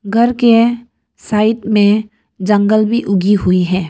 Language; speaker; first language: Hindi; non-native, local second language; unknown